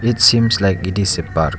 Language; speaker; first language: English; non-native, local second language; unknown